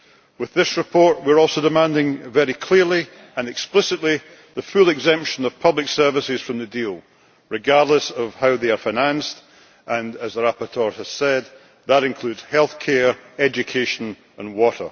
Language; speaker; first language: English; native; English